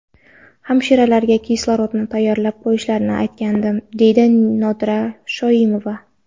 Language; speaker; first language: Uzbek; non-native, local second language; Kara-Kalpak